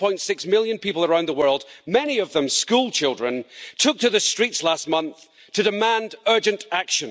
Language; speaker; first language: English; native; English